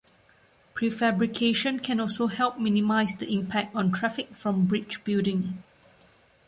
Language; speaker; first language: English; non-native, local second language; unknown